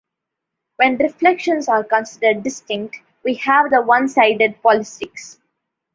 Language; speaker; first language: English; non-native, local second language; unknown